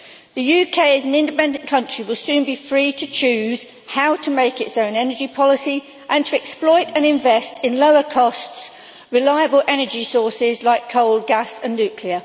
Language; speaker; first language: English; native; English